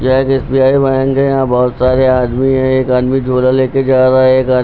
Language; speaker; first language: Hindi; native; Hindi